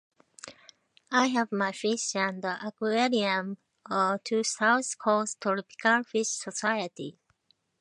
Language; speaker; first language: English; non-native, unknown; Japanese